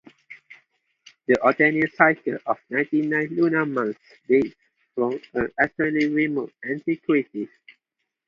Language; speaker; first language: English; non-native, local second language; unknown